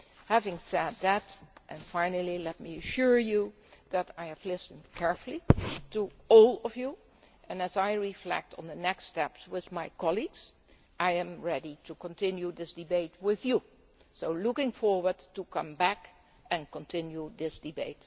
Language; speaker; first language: English; non-native, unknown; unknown